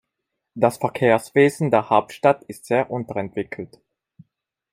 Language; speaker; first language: German; non-native, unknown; Italian